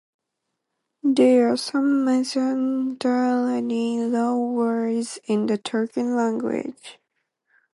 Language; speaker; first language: English; non-native, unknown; Japanese